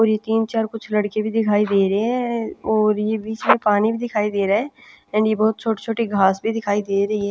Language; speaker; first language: Hindi; non-native, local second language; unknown